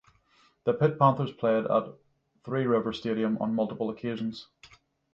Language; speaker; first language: English; native; English